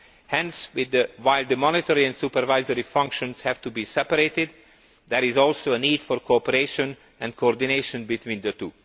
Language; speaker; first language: English; non-native, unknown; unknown